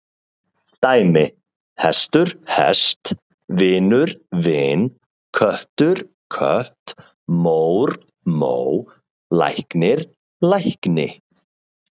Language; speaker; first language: Icelandic; native; Icelandic